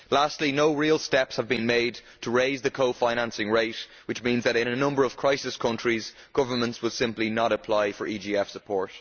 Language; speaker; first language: English; native; English